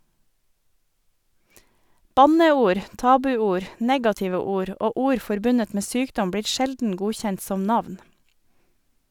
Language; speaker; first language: Norwegian; native; Norwegian